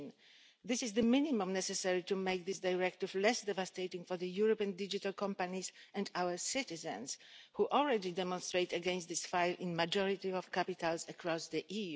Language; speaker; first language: English; non-native, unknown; Polish